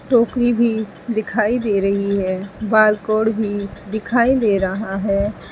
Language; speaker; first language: Hindi; native; Hindi